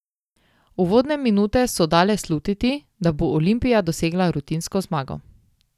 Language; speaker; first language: Slovenian; native; Slovenian